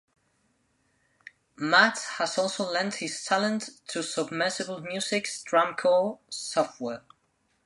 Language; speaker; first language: English; non-native, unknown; Spanish